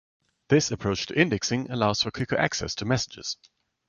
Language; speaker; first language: English; non-native, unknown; German